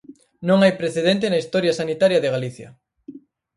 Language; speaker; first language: Galician; native; Galician